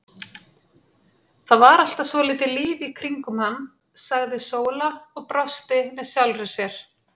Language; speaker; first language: Icelandic; native; Icelandic